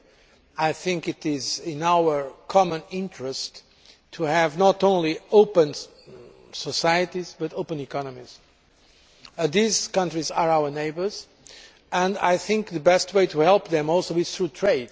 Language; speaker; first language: English; non-native, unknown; Portuguese